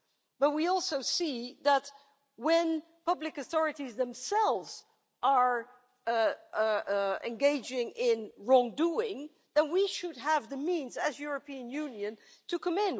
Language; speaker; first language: English; non-native, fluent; Dutch